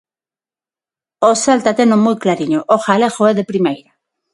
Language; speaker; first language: Galician; non-native, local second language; Spanish